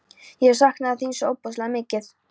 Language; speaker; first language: Icelandic; non-native, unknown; Polish